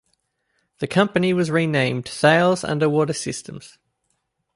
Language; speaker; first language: English; native; English